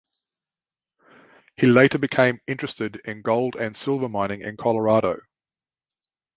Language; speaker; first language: English; native; English